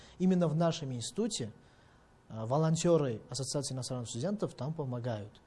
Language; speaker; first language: Russian; non-native, fluent; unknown